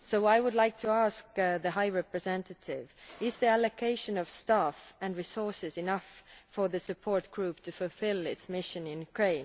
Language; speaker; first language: English; non-native, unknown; Estonian